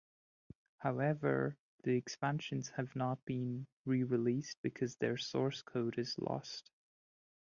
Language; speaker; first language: English; non-native, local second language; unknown